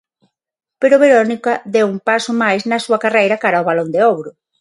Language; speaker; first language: Galician; non-native, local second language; Spanish